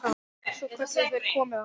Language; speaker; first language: Icelandic; non-native, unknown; English